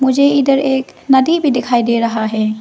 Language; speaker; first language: Hindi; non-native, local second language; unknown